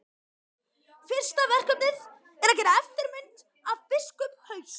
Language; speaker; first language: Icelandic; native; Icelandic